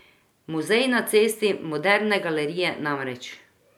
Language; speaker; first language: Slovenian; non-native, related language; Croatian